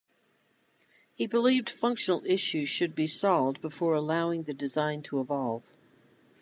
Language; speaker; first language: English; native; English